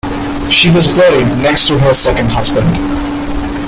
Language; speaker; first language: English; non-native, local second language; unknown